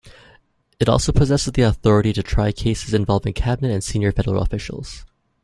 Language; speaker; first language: English; native; English